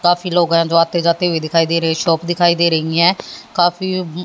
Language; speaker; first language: Hindi; native; Hindi